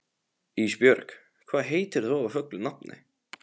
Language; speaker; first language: Icelandic; non-native, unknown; Polish